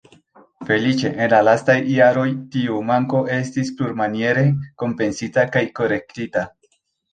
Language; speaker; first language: Esperanto; non-native, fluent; Spanish